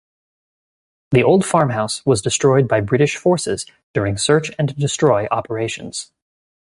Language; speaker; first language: English; native; English